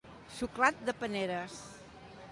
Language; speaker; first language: Catalan; non-native, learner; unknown